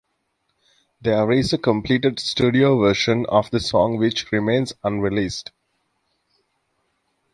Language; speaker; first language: English; native; English